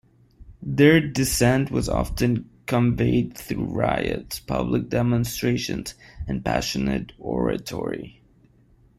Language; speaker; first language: English; non-native, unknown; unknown